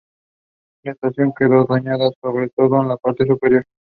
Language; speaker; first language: English; non-native, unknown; Spanish